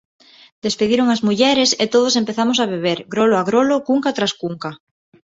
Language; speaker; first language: Galician; non-native, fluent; Spanish